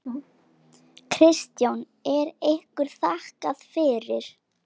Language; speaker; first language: Icelandic; native; Icelandic